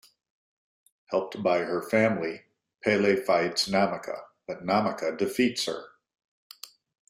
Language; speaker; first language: English; native; English